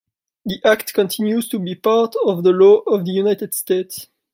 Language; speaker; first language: English; non-native, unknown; French